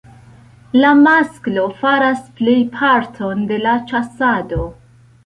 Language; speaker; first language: Esperanto; non-native, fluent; Central Kurdish